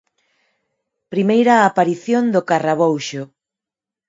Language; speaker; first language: Galician; non-native, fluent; Spanish